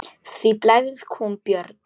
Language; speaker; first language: Icelandic; non-native, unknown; Polish